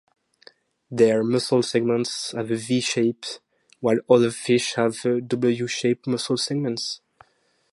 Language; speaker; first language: English; non-native, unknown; French